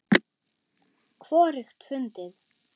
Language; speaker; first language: Icelandic; non-native, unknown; German